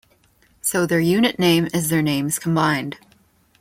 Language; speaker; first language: English; non-native, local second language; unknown